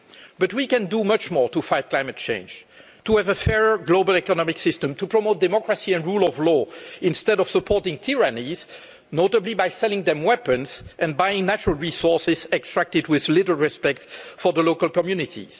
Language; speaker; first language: English; non-native, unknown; French